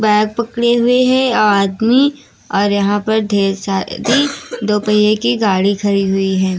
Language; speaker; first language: Hindi; native; Hindi